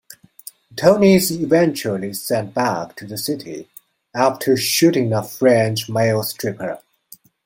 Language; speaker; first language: English; non-native, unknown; Chinese